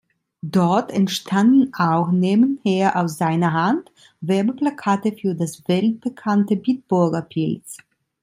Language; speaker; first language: German; non-native, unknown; Italian